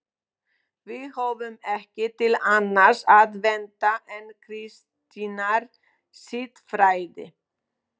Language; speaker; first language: Icelandic; non-native, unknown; Polish